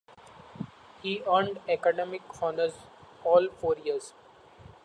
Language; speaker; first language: English; non-native, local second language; Marathi